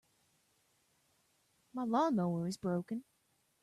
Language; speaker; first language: English; native; English